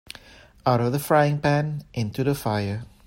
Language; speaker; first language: English; non-native, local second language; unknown